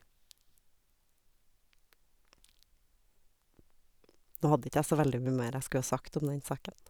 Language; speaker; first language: Norwegian; native; Norwegian